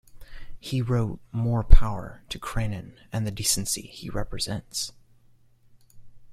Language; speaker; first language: English; native; English